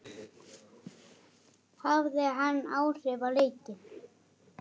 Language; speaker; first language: Icelandic; native; Icelandic